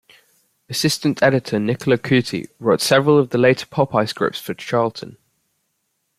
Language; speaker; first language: English; native; English